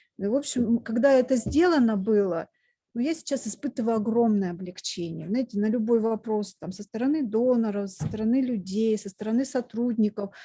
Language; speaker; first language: Russian; native; Russian